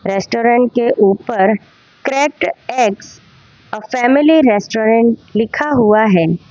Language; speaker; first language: Hindi; non-native, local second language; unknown